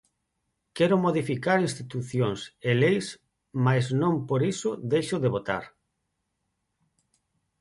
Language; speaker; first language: Galician; non-native, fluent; Spanish